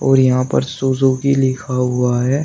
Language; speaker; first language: Hindi; native; Hindi